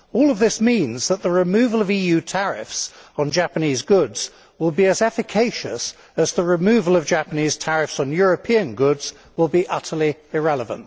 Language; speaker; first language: English; native; English